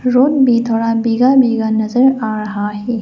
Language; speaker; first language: Hindi; non-native, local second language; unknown